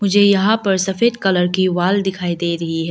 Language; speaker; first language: Hindi; early bilingual, other home language; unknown